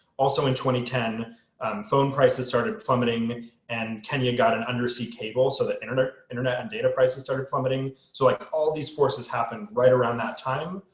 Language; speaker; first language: English; native; English